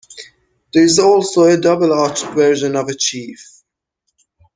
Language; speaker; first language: English; non-native, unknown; Persian